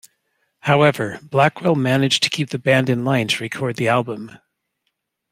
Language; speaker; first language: English; native; English